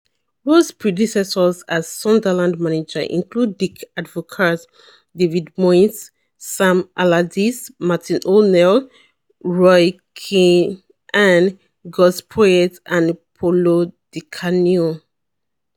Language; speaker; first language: English; non-native, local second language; Yoruba